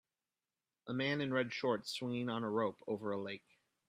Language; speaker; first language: English; native; English